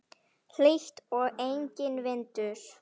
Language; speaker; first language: Icelandic; non-native, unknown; Indonesian